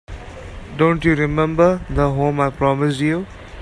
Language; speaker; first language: English; non-native, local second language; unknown